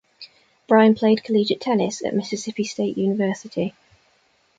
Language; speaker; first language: English; native; English